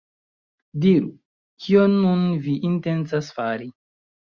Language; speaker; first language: Esperanto; non-native, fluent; Chinese